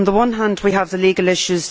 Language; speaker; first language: English; native; English